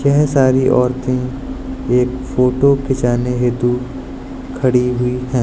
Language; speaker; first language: Hindi; native; Hindi